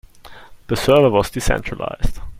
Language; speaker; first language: English; non-native, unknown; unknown